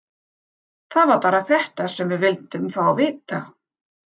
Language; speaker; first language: Icelandic; non-native, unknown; German